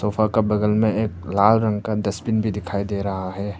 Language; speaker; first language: Hindi; non-native, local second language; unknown